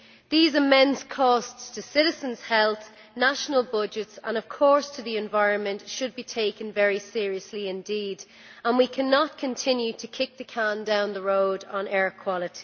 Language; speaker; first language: English; native; English